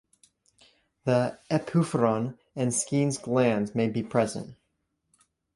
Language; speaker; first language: English; native; English